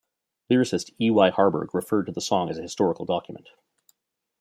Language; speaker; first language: English; native; English